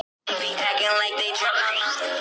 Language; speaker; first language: Icelandic; non-native, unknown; Thai